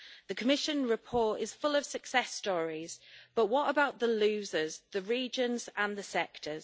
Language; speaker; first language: English; native; English